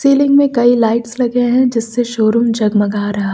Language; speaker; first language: Hindi; native; Hindi